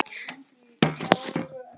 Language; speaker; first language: Icelandic; native; Icelandic